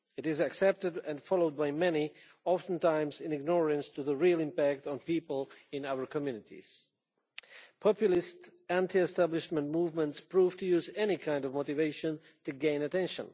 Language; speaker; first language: English; non-native, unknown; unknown